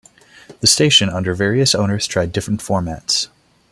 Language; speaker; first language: English; non-native, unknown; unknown